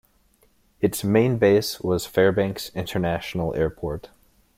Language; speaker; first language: English; native; English